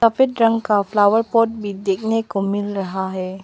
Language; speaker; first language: Hindi; non-native, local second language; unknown